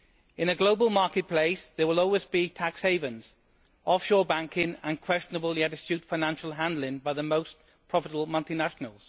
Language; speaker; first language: English; native; English